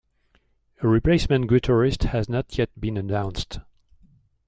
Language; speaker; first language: English; non-native, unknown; French